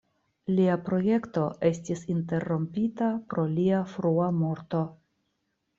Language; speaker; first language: Esperanto; non-native, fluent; Russian